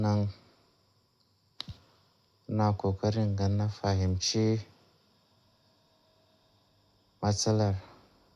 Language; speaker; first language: Hausa; native; Hausa